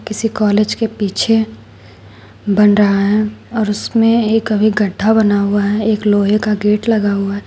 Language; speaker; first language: Hindi; native; Hindi